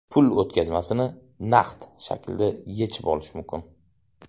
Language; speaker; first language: Uzbek; native; Uzbek